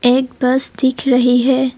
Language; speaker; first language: Hindi; non-native, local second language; Assamese